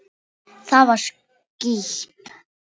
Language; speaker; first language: Icelandic; non-native, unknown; Filipino